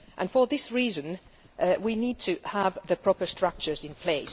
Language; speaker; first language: English; non-native, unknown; Finnish